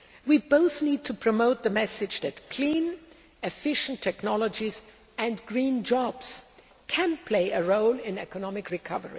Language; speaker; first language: English; non-native, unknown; German